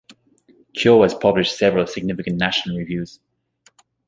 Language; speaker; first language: English; native; English